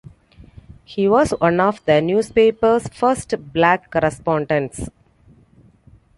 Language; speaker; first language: English; non-native, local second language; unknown